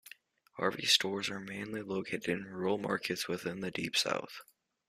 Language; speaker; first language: English; native; English